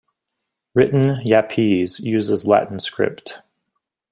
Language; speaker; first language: English; native; English